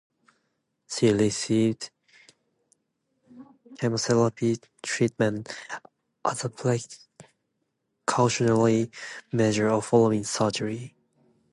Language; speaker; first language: English; non-native, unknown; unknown